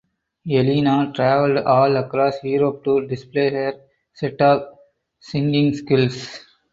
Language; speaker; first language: English; non-native, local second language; Tamil